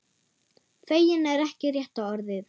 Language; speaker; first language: Icelandic; non-native, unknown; German